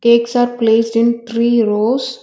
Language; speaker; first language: English; non-native, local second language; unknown